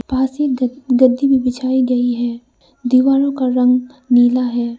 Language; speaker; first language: Hindi; non-native, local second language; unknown